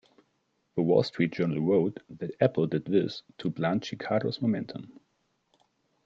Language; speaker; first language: English; non-native, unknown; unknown